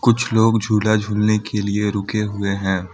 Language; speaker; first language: Hindi; non-native, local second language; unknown